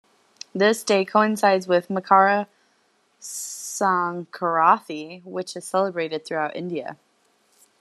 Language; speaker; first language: English; native; English